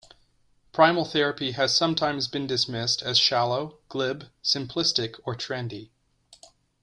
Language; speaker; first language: English; native; English